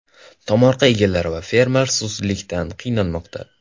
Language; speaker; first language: Uzbek; non-native, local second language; Kazakh